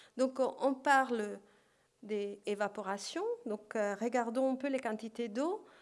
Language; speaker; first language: French; non-native, fluent; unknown